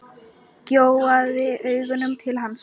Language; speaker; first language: Icelandic; non-native, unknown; Polish